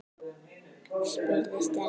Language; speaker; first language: Icelandic; native; Icelandic